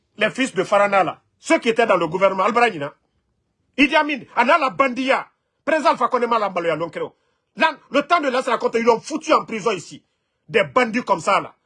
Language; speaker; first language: French; non-native, local second language; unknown